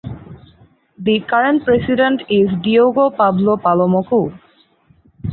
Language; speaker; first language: English; non-native, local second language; Bangla